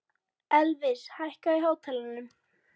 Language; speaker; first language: Icelandic; native; Icelandic